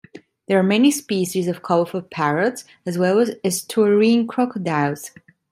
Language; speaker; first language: English; non-native, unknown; Italian